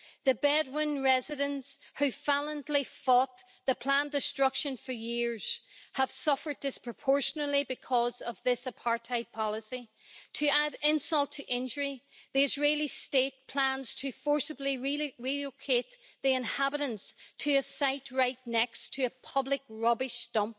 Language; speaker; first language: English; native; English